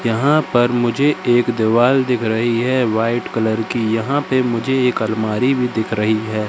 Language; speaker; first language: Hindi; native; Hindi